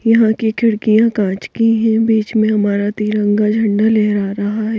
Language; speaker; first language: Hindi; native; Hindi